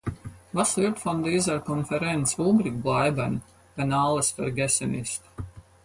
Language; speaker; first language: German; non-native, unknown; Latvian